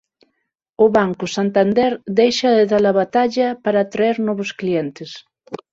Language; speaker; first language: Galician; non-native, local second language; Spanish